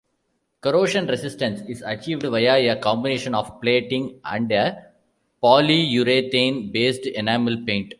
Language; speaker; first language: English; non-native, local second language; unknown